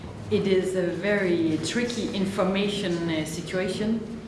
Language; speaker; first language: English; non-native, fluent; Danish